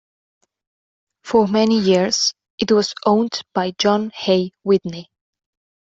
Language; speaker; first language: English; non-native, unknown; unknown